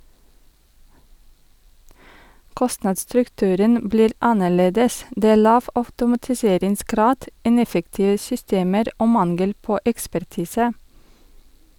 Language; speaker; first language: Norwegian; non-native, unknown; Russian